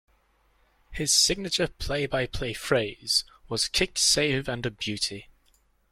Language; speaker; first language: English; native; English